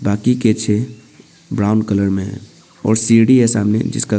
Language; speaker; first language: Hindi; non-native, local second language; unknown